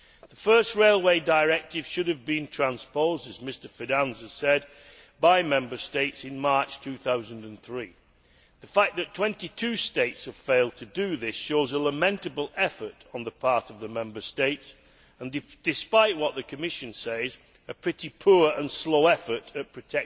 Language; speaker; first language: English; native; English